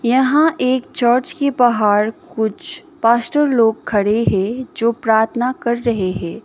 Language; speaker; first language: Hindi; non-native, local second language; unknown